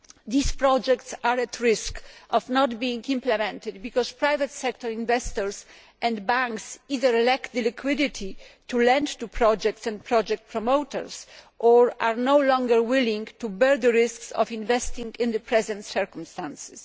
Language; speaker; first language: English; non-native, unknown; Polish